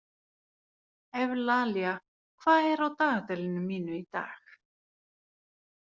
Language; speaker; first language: Icelandic; non-native, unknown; Finnish